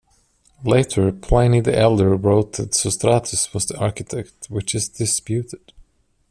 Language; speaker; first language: English; non-native, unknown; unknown